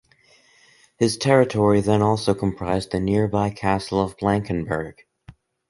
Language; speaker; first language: English; native; English